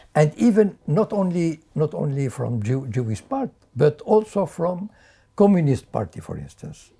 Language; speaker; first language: English; non-native, fluent; French